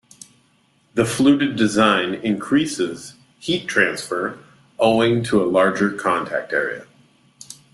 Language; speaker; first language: English; native; English